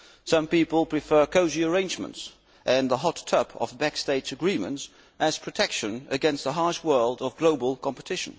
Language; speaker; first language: English; non-native, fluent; Dutch